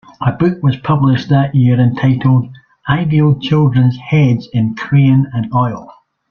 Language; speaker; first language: English; native; English